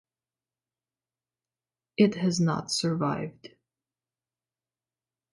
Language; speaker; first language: English; non-native, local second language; Filipino